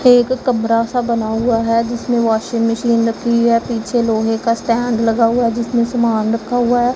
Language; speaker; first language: Hindi; non-native, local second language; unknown